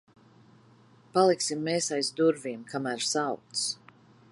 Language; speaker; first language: Latvian; early bilingual, heritage; Latvian